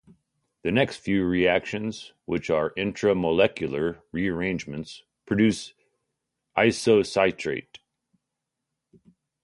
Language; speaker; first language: English; native; English